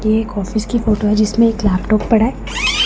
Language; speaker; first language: Hindi; non-native, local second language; Punjabi